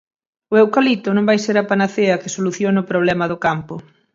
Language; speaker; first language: Galician; native; Galician